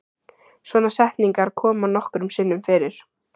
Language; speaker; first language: Icelandic; native; Icelandic